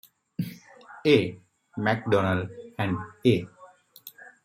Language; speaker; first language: English; native; English